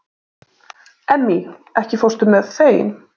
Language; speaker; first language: Icelandic; native; Icelandic